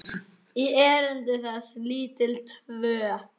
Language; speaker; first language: Icelandic; native; Icelandic